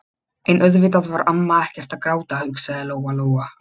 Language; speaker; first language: Icelandic; non-native, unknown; Polish